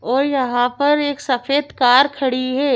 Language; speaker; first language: Hindi; native; Hindi